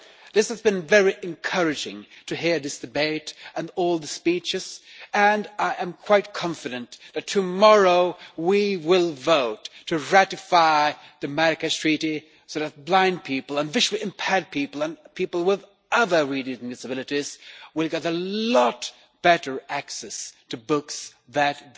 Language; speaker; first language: English; non-native, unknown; Swedish